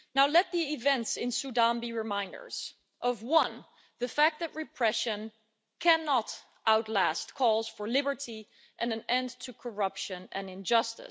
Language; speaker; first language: English; non-native, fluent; Dutch